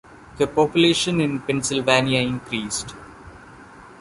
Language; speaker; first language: English; non-native, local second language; Malayalam